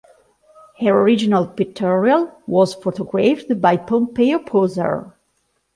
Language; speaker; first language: English; non-native, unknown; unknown